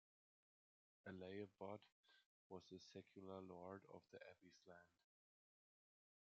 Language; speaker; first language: English; non-native, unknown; German